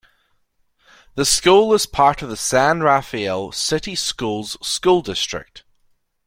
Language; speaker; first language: English; native; English